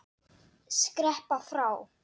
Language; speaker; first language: Icelandic; non-native, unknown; Dutch